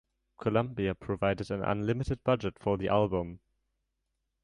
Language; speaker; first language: English; non-native, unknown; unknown